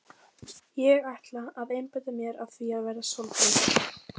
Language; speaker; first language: Icelandic; native; Icelandic